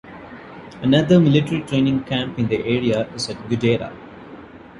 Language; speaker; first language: English; non-native, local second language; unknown